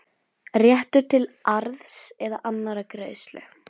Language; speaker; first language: Icelandic; non-native, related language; Norwegian